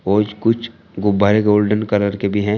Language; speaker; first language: Hindi; native; Hindi